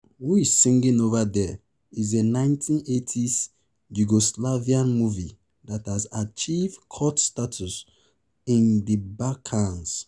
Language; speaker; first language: English; non-native, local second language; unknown